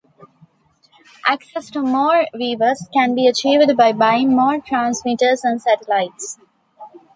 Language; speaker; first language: English; non-native, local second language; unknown